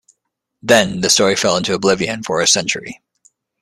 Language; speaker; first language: English; native; English